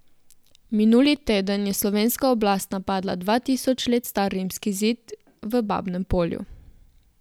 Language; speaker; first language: Slovenian; native; Slovenian